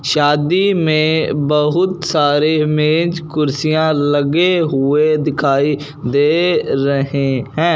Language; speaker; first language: Hindi; non-native, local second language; Punjabi